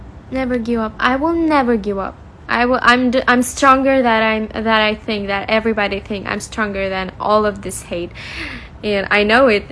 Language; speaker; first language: English; non-native, fluent; Russian